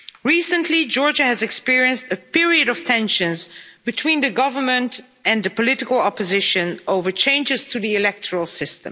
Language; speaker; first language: English; non-native, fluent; Dutch